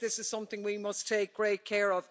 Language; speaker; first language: English; native; English